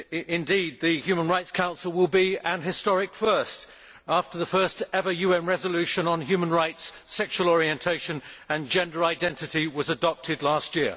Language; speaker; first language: English; native; English